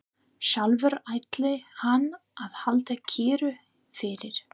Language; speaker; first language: Icelandic; non-native, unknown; English